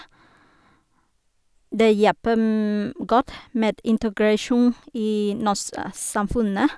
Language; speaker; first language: Norwegian; non-native, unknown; Vietnamese